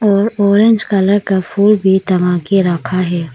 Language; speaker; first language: Hindi; non-native, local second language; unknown